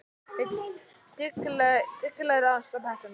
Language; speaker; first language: Icelandic; native; Icelandic